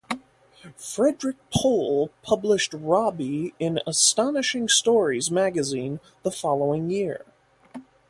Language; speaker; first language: English; native; English